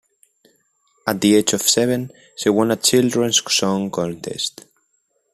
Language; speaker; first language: English; non-native, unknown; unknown